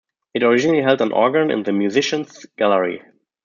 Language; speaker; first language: English; non-native, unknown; German